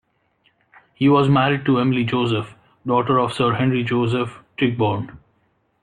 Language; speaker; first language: English; non-native, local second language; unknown